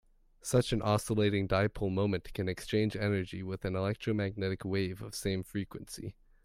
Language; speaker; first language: English; native; English